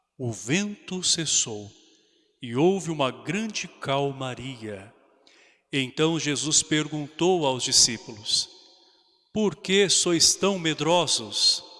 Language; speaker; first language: Portuguese; native; Portuguese